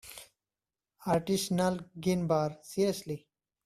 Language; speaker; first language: English; non-native, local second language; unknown